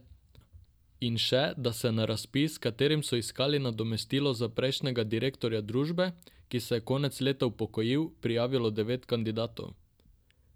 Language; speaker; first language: Slovenian; non-native, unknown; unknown